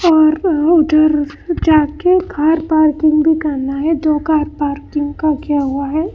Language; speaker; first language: Hindi; non-native, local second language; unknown